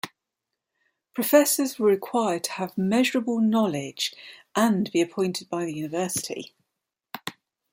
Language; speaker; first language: English; native; English